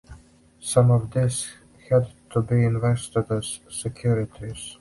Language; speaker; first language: English; non-native, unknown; Serbian